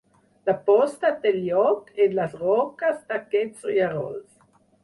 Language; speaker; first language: Catalan; non-native, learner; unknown